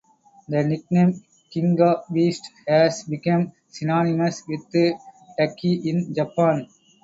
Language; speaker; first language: English; non-native, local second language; Tamil